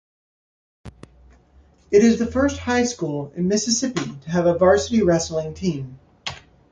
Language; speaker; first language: English; native; English